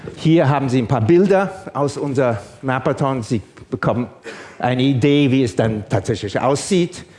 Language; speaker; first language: German; non-native, fluent; English